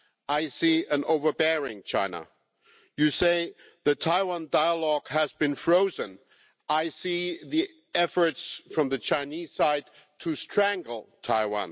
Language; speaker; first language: English; non-native, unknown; German